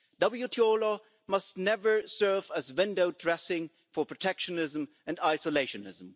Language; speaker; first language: English; non-native, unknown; German